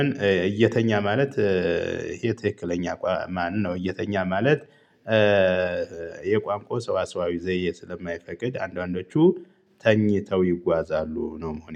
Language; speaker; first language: Amharic; native; Amharic